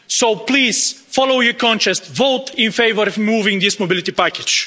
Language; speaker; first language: English; non-native, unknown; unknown